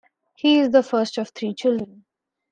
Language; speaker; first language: English; non-native, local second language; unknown